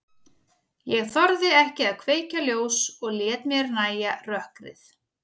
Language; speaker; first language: Icelandic; native; Icelandic